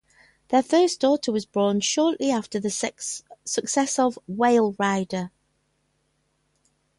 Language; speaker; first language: English; native; English